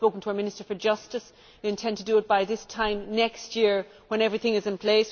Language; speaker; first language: English; native; English